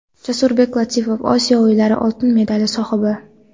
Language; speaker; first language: Uzbek; non-native, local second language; Kara-Kalpak